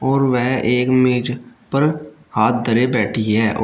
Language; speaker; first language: Hindi; native; Hindi